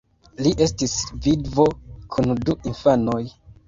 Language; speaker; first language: Esperanto; non-native, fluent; Kinyarwanda